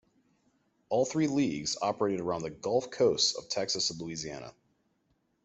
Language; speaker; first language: English; native; English